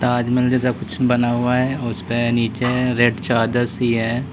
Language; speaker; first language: Hindi; native; Hindi